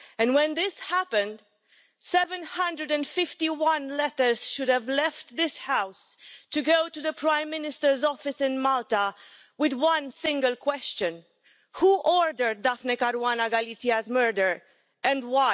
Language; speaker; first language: English; non-native, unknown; Romanian